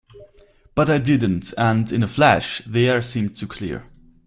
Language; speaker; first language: English; non-native, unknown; German